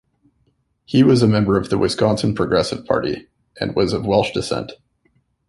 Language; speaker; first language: English; native; English